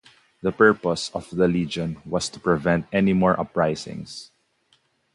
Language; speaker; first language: English; non-native, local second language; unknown